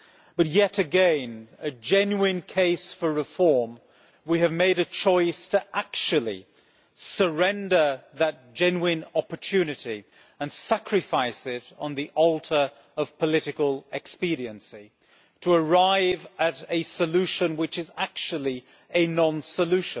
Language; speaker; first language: English; native; English